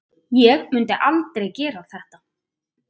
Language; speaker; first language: Icelandic; native; Icelandic